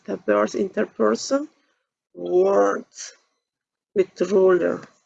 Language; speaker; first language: English; non-native, learner; Spanish